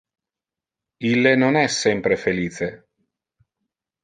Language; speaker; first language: Interlingua; non-native, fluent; Italian